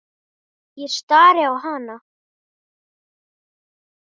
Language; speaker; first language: Icelandic; non-native, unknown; Portuguese